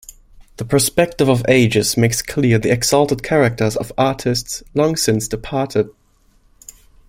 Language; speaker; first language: English; non-native, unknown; German